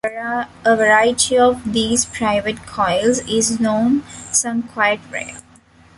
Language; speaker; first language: English; non-native, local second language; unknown